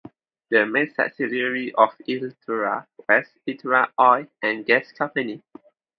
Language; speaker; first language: English; non-native, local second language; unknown